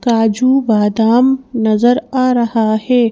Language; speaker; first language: Hindi; native; Hindi